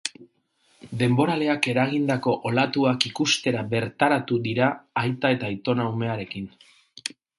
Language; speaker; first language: Basque; non-native, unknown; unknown